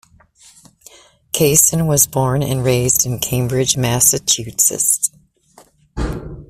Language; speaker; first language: English; native; English